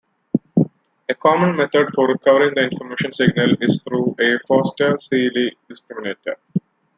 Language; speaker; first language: English; non-native, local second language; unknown